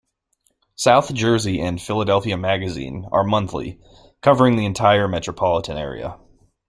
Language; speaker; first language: English; native; English